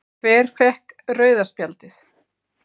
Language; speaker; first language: Icelandic; native; Icelandic